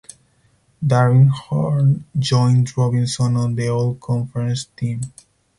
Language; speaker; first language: English; non-native, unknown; Spanish